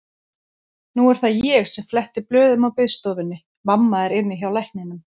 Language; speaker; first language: Icelandic; native; Icelandic